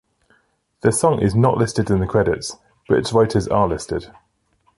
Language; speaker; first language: English; native; English